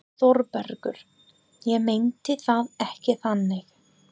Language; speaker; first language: Icelandic; non-native, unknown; English